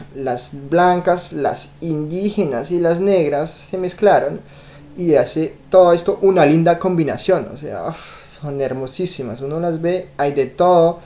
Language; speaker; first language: Spanish; non-native, fluent; French